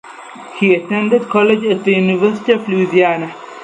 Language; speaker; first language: English; non-native, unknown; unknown